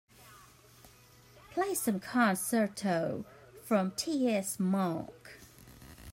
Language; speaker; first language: English; native; English